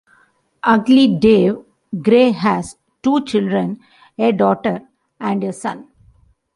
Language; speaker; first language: English; non-native, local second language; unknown